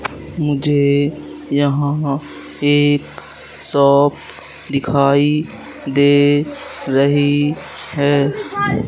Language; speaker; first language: Hindi; native; Hindi